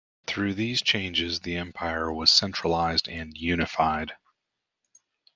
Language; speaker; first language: English; native; English